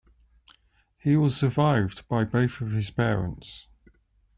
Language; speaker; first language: English; native; English